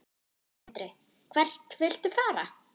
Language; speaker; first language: Icelandic; non-native, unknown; German